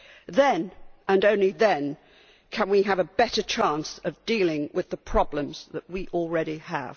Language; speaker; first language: English; native; English